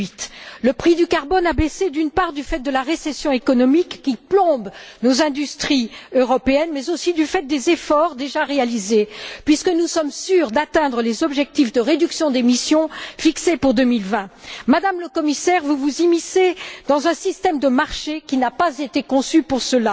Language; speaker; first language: French; native; French